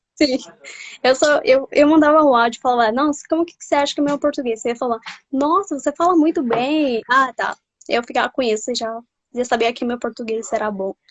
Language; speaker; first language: Portuguese; non-native, fluent; Spanish